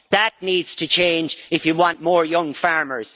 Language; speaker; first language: English; native; English